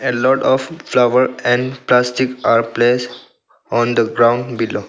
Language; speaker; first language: English; non-native, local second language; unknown